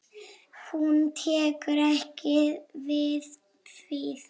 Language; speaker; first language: Icelandic; non-native, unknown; Polish